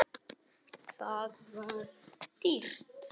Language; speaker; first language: Icelandic; native; Icelandic